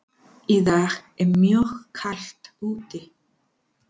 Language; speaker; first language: Icelandic; non-native, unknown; Spanish